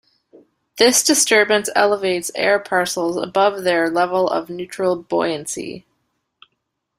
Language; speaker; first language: English; native; English